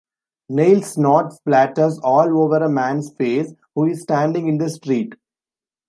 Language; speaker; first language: English; non-native, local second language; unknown